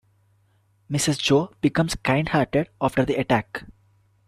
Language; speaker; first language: English; non-native, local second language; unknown